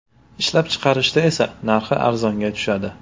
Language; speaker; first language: Uzbek; native; Uzbek